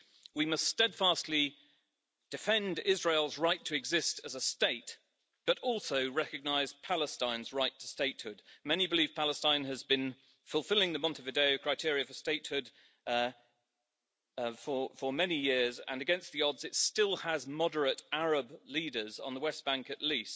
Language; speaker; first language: English; native; English